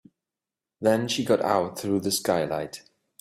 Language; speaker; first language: English; native; English